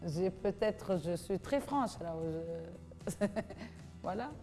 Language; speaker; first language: French; non-native, local second language; Arabic